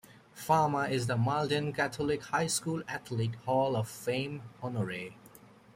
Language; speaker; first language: English; native; English